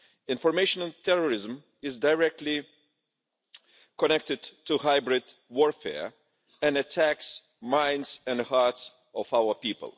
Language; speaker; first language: English; non-native, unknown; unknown